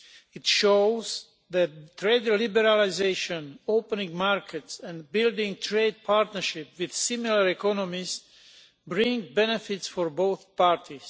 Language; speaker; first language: English; non-native, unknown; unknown